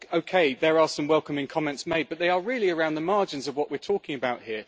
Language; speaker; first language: English; native; English